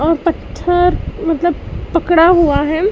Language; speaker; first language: Hindi; non-native, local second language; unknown